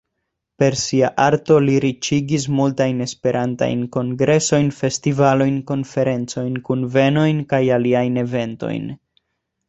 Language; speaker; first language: Esperanto; non-native, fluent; Spanish